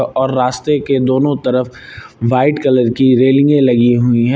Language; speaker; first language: Hindi; native; Hindi